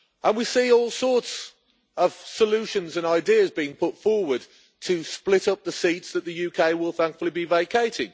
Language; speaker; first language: English; native; English